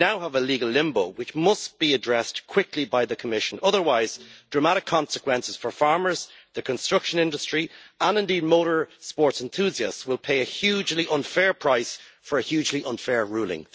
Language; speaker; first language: English; native; English